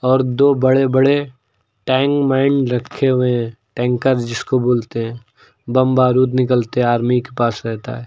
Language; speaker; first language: Hindi; native; Hindi